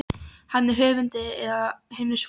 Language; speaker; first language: Icelandic; non-native, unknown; Polish